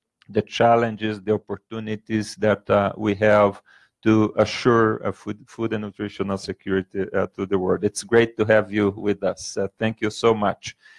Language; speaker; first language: English; non-native, fluent; Portuguese